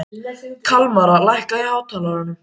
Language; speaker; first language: Icelandic; native; Icelandic